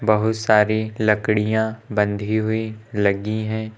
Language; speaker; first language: Hindi; native; Hindi